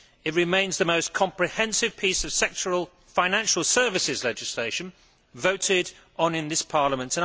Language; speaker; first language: English; native; English